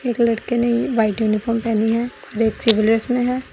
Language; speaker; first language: Hindi; non-native, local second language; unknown